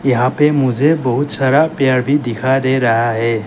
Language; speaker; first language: Hindi; non-native, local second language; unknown